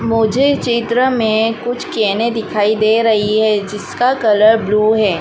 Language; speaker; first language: Hindi; native; Hindi